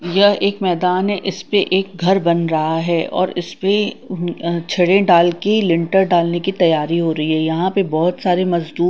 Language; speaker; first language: Hindi; non-native, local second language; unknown